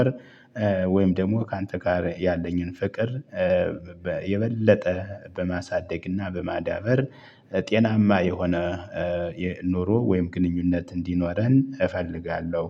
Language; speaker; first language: Amharic; native; Amharic